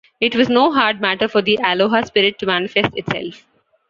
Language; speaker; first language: English; non-native, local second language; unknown